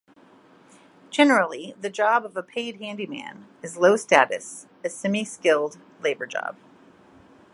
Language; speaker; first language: English; native; English